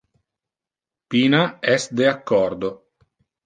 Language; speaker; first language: Interlingua; non-native, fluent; Italian